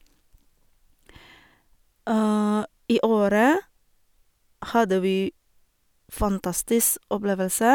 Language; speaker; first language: Norwegian; non-native, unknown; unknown